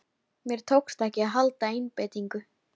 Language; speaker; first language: Icelandic; native; Icelandic